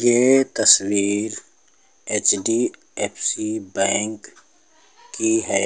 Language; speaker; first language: Hindi; native; Hindi